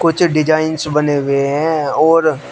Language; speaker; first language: Hindi; native; Hindi